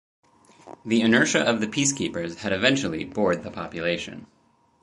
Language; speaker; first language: English; native; English